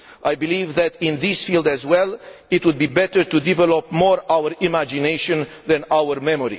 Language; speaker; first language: English; non-native, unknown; Romanian